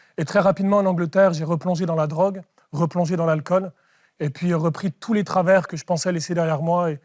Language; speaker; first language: French; early bilingual, other home language; Arabic